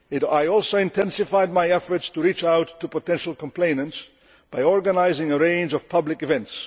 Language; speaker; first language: English; non-native, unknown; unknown